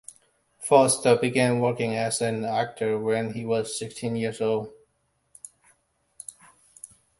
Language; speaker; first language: English; non-native, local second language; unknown